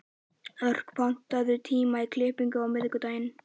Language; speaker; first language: Icelandic; native; Icelandic